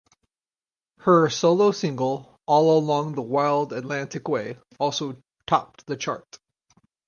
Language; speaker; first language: English; native; English